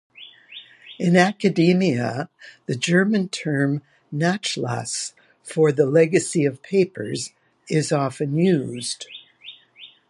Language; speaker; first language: English; native; English